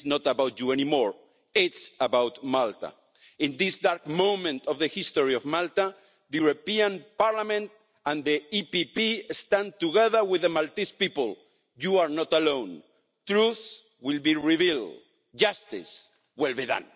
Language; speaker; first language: English; non-native, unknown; Spanish